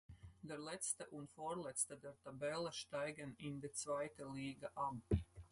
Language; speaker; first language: German; non-native, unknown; Latvian